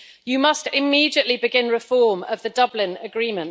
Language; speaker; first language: English; native; English